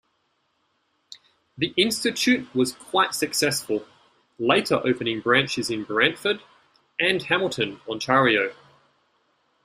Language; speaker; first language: English; native; English